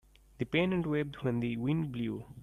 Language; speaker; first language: English; non-native, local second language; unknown